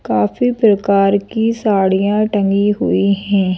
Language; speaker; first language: Hindi; native; Hindi